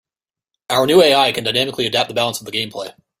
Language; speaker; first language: English; native; English